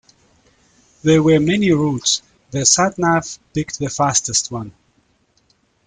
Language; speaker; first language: English; non-native, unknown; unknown